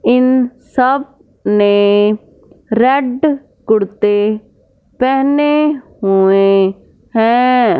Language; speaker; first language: Hindi; non-native, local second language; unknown